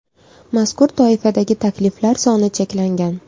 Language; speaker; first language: Uzbek; native; Uzbek